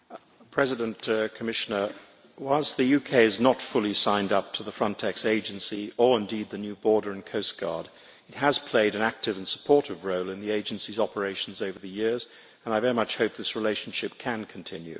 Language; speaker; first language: English; native; English